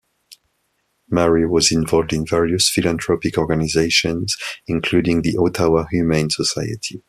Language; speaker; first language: English; non-native, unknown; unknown